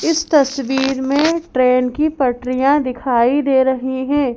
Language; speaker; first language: Hindi; native; Hindi